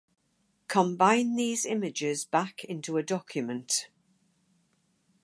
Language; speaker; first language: English; native; English